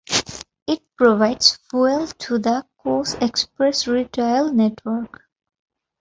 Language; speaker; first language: English; non-native, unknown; Bangla